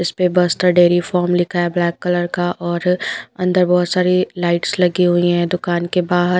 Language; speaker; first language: Hindi; non-native, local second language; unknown